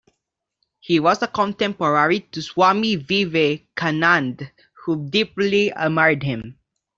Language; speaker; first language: English; non-native, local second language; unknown